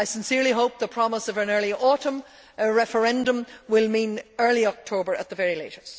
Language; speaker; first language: English; native; English